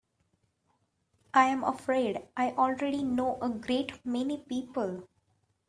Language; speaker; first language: English; non-native, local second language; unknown